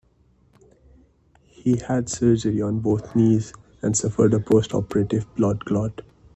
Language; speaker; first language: English; non-native, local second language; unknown